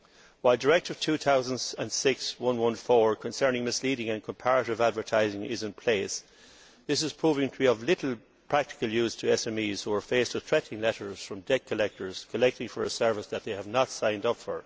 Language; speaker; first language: English; native; English